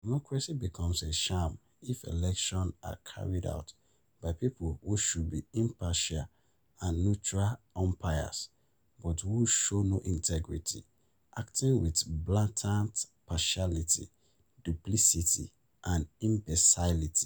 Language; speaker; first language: English; non-native, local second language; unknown